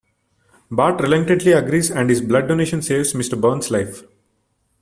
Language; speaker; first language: English; non-native, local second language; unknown